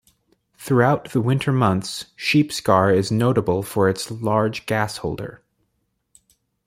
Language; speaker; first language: English; native; English